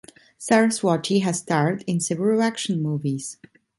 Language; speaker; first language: English; non-native, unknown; Italian